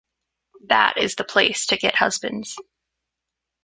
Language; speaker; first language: English; native; English